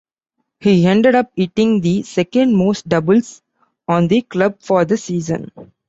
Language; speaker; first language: English; non-native, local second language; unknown